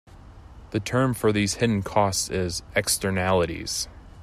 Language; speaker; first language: English; native; English